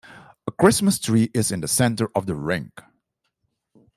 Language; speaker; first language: English; non-native, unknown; Dutch